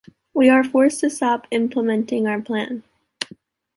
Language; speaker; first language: English; native; English